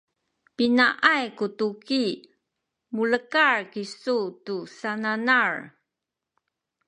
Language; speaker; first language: Sakizaya; non-native, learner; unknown